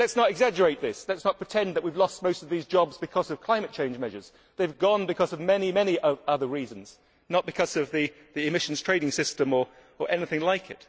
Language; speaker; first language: English; native; English